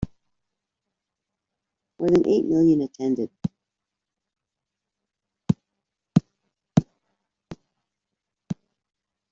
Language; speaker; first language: English; native; English